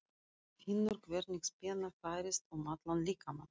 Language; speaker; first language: Icelandic; non-native, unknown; Russian